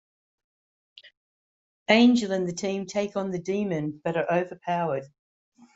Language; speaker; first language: English; native; English